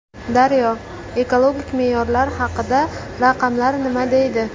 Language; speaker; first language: Uzbek; native; Uzbek